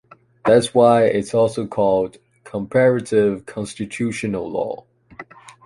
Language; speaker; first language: English; non-native, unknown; Chinese